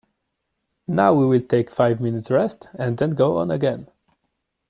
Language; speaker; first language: English; non-native, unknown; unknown